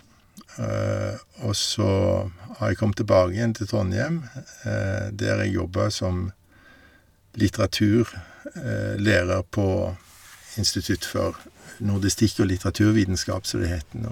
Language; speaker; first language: Norwegian; native; Norwegian